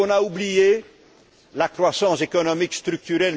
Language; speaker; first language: French; non-native, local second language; Dutch